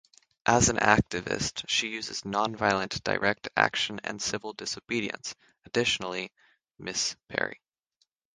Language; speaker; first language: English; native; English